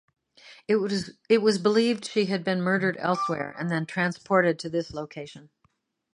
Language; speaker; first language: English; native; English